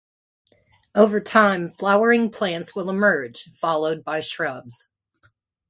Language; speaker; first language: English; native; English